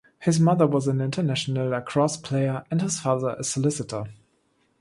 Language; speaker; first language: English; non-native, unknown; German